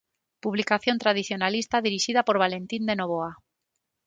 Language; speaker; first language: Galician; non-native, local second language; Spanish